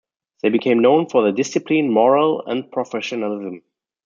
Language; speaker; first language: English; non-native, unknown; German